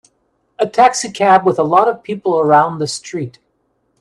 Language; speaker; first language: English; native; English